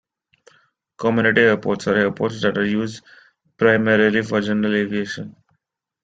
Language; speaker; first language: English; non-native, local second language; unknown